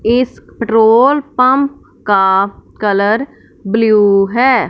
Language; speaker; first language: Hindi; non-native, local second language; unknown